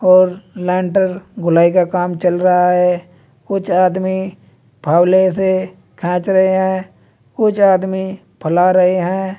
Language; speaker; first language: Hindi; native; Hindi